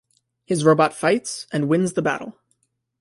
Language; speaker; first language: English; native; English